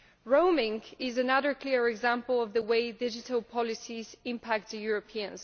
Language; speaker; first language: English; non-native, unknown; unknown